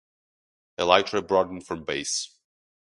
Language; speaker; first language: English; non-native, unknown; Portuguese